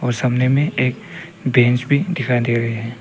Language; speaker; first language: Hindi; early bilingual, other home language; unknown